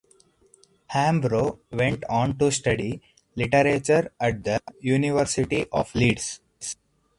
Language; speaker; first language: English; non-native, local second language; Hindi